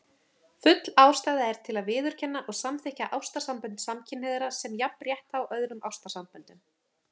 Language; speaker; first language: Icelandic; native; Icelandic